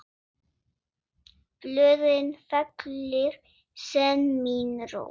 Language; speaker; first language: Icelandic; non-native, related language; Swedish